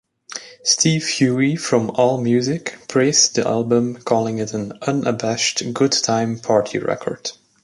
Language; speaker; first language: English; native; English